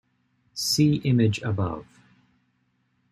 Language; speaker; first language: English; native; English